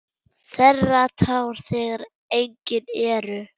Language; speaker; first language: Icelandic; non-native, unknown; German